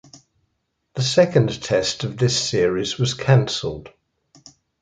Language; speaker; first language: English; native; English